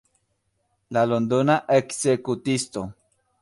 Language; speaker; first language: Esperanto; non-native, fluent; Spanish